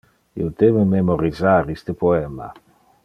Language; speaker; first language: Interlingua; non-native, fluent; Dutch